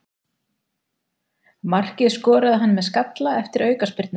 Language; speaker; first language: Icelandic; native; Icelandic